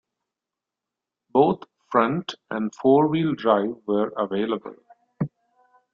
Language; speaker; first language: English; non-native, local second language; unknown